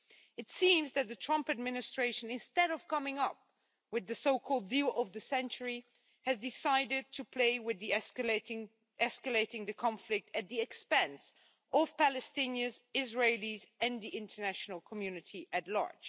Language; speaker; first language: English; non-native, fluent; Dutch